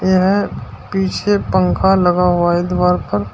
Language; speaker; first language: Hindi; native; Hindi